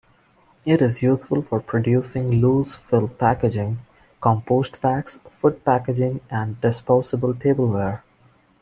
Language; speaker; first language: English; non-native, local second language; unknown